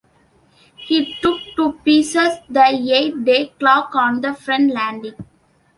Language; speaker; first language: English; non-native, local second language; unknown